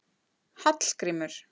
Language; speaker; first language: Icelandic; native; Icelandic